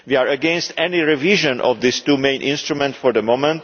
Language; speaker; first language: English; non-native, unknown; Hungarian